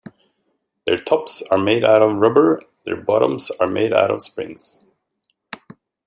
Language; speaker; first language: English; native; English